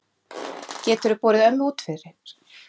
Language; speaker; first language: Icelandic; native; Icelandic